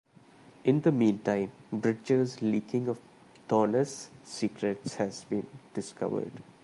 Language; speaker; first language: English; non-native, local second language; Malayalam